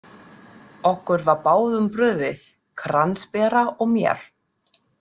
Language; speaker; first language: Icelandic; non-native, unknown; German